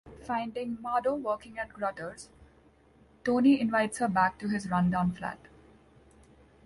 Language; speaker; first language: English; non-native, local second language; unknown